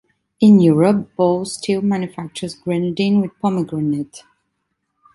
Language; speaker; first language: English; non-native, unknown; Italian